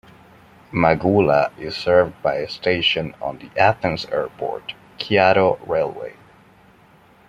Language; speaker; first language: English; non-native, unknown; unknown